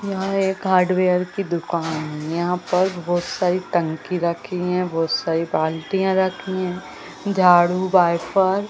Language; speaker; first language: Hindi; native; Hindi